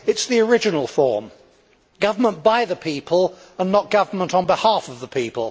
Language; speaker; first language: English; native; English